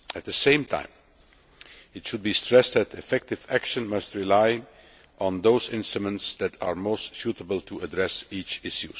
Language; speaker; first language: English; non-native, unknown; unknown